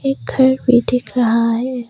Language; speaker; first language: Hindi; non-native, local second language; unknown